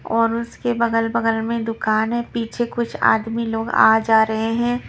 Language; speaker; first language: Hindi; non-native, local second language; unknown